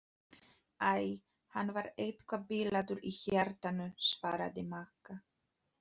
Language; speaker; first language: Icelandic; non-native, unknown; Polish